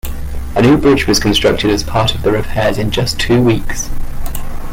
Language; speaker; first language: English; native; English